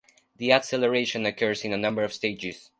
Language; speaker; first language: English; non-native, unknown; Spanish